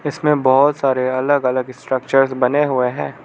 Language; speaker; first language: Hindi; non-native, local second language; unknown